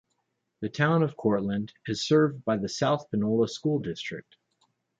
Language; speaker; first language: English; native; English